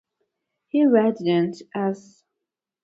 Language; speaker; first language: English; non-native, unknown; Georgian